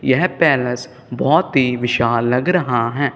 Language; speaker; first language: Hindi; non-native, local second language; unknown